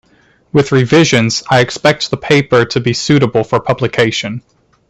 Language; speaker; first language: English; native; English